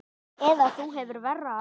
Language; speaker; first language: Icelandic; native; Icelandic